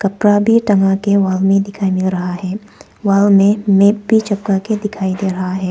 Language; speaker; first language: Hindi; non-native, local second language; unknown